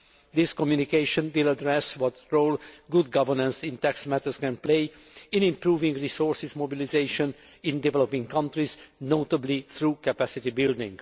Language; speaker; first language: English; non-native, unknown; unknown